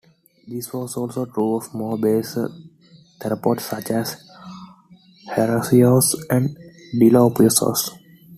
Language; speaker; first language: English; non-native, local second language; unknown